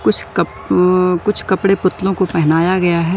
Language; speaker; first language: Hindi; native; Hindi